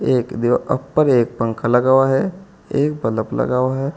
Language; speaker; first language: Hindi; native; Hindi